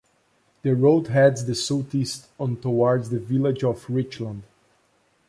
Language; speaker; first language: English; non-native, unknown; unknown